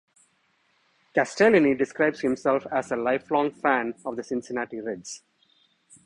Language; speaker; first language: English; non-native, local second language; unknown